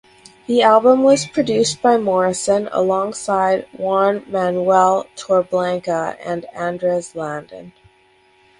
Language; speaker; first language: English; native; English